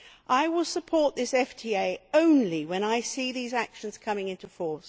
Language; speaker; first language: English; native; English